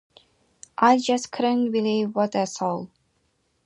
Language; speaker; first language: English; non-native, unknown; Japanese